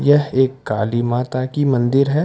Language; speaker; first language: Hindi; non-native, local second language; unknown